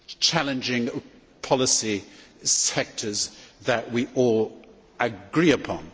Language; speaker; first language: English; native; English